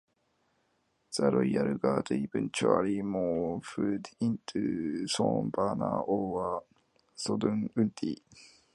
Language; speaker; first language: English; non-native, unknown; Japanese